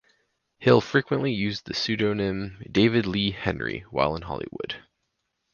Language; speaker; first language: English; native; English